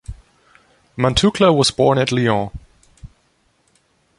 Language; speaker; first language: English; non-native, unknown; German